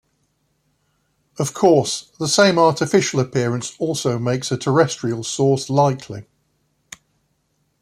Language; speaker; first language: English; native; English